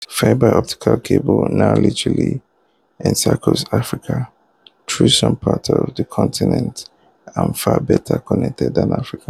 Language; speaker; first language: English; non-native, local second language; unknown